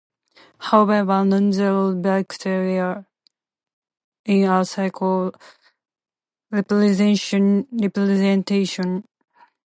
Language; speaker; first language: English; non-native, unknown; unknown